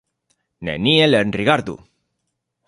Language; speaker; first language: Esperanto; non-native, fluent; Spanish